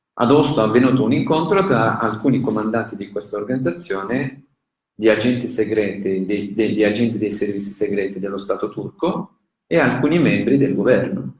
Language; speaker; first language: Italian; non-native, fluent; Turkish